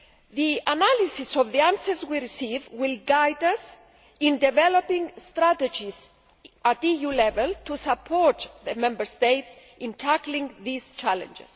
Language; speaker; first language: English; non-native, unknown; Greek